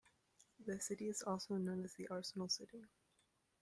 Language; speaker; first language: English; native; English